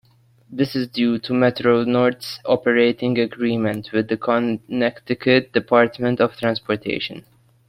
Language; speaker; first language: English; non-native, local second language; Maltese